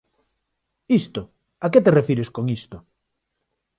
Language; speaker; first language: Galician; non-native, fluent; Spanish